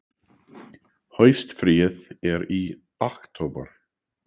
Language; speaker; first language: Icelandic; non-native, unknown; English